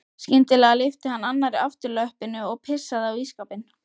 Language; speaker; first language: Icelandic; native; Icelandic